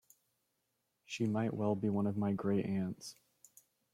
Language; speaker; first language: English; native; English